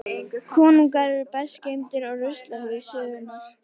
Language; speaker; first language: Icelandic; native; Icelandic